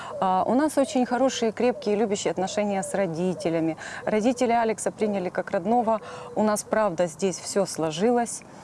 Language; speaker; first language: Russian; native; Russian